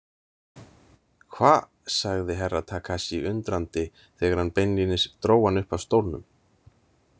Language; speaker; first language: Icelandic; native; Icelandic